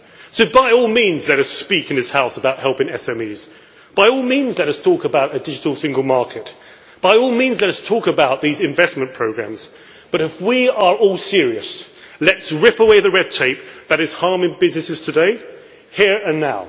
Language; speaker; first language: English; native; English